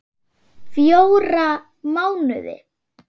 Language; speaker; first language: Icelandic; non-native, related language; Swedish